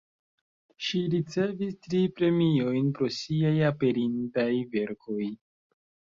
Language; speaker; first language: Esperanto; non-native, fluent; Chinese